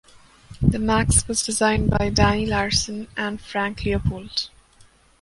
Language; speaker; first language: English; non-native, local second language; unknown